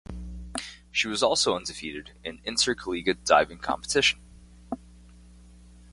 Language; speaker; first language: English; native; English